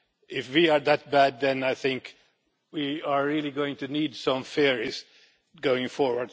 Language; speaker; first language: English; non-native, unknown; Finnish